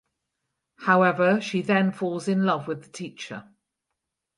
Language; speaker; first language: English; native; English